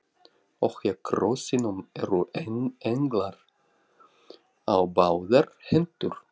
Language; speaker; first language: Icelandic; non-native, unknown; Russian